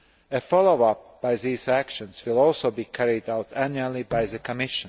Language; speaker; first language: English; non-native, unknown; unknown